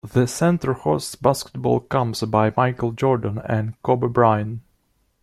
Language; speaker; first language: English; non-native, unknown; Russian